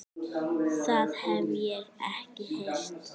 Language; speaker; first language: Icelandic; native; Icelandic